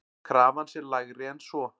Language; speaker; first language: Icelandic; native; Icelandic